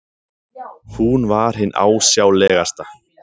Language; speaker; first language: Icelandic; native; Icelandic